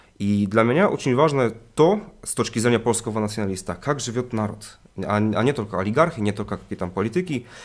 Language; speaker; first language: Russian; non-native, related language; Polish